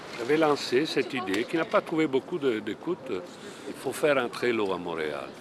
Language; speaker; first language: French; non-native, fluent; Italian